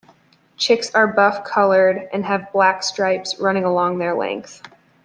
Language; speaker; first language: English; native; English